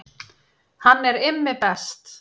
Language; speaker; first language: Icelandic; native; Icelandic